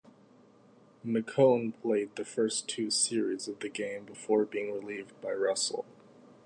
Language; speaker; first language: English; native; English